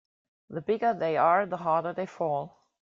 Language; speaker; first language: English; non-native, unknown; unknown